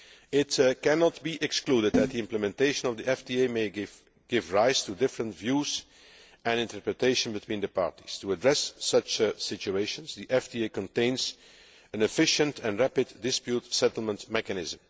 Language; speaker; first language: English; non-native, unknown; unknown